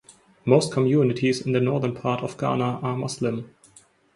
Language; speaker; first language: English; non-native, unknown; German